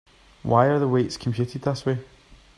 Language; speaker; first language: English; native; English